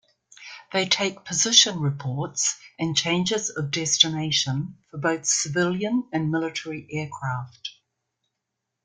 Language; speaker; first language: English; native; English